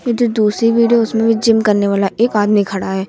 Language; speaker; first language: Hindi; native; Hindi